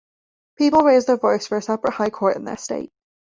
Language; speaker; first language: English; native; English